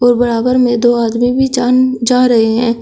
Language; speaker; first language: Hindi; native; Hindi